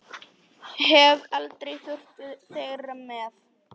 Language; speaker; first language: Icelandic; non-native, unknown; Polish